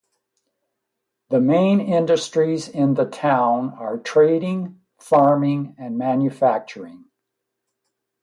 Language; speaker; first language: English; native; English